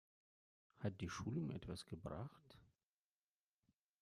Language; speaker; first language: German; non-native, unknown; Russian